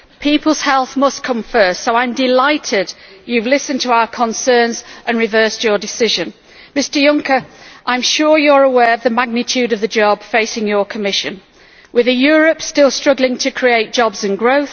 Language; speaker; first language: English; native; English